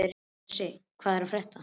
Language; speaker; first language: Icelandic; native; Icelandic